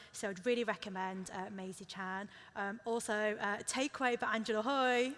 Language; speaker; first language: English; early bilingual, other home language; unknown